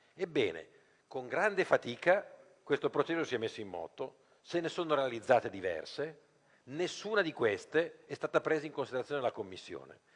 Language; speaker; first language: Italian; native; Italian